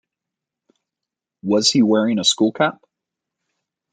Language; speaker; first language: English; native; English